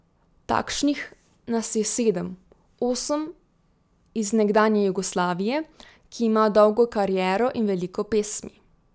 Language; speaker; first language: Slovenian; native; Slovenian